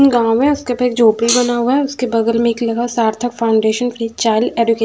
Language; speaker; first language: Hindi; non-native, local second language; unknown